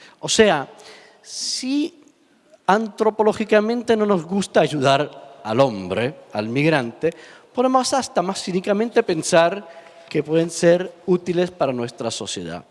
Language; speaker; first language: Spanish; non-native, fluent; Italian